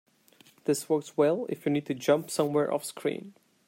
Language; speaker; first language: English; non-native, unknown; Turkish